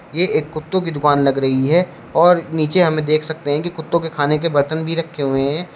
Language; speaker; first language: Hindi; native; Hindi